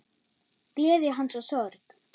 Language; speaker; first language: Icelandic; non-native, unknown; German